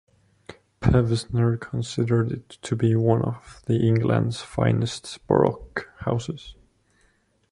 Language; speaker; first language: English; non-native, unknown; Estonian